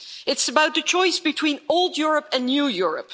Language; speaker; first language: English; non-native, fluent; Dutch